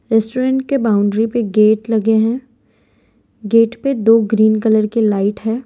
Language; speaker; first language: Hindi; non-native, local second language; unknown